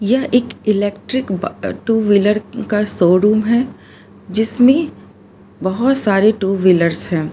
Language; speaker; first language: Hindi; non-native, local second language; Gujarati